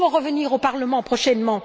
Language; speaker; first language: French; native; French